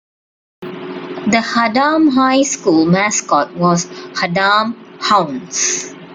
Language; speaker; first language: English; non-native, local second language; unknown